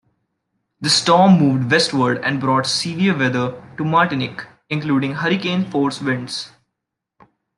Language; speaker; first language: English; non-native, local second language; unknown